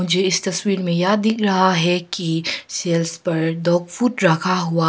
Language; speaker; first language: Hindi; early bilingual, other home language; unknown